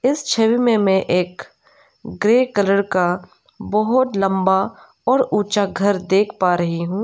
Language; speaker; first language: Hindi; non-native, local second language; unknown